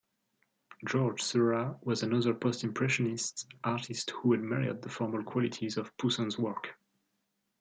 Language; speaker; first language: English; non-native, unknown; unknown